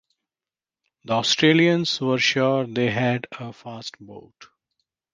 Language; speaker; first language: English; non-native, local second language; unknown